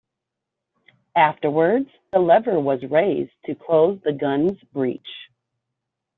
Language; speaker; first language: English; native; English